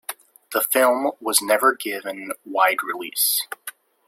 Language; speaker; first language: English; native; English